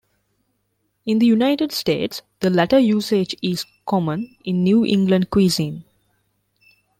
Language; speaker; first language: English; non-native, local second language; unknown